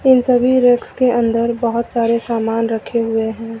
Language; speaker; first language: Hindi; native; Hindi